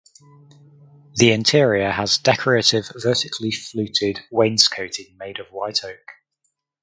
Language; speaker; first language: English; native; English